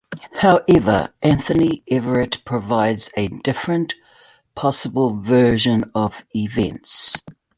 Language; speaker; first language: English; native; English